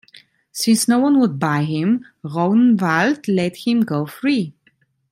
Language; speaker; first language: English; non-native, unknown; Italian